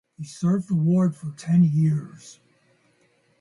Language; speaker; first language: English; native; English